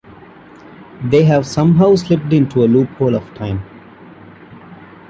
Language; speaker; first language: English; non-native, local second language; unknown